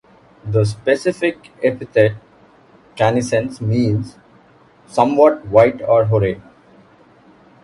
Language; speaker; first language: English; non-native, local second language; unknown